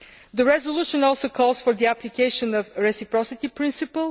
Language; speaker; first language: English; non-native, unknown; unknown